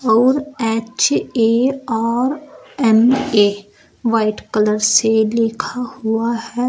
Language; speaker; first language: Hindi; native; Hindi